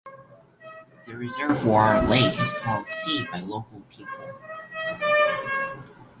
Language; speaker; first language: English; non-native, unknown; Portuguese